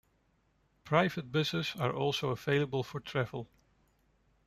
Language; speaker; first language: English; non-native, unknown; Dutch